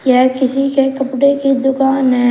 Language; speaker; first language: Hindi; native; Hindi